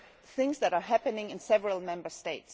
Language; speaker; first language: English; non-native, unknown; German